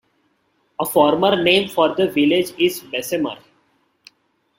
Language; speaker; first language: English; non-native, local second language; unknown